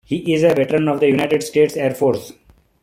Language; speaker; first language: English; non-native, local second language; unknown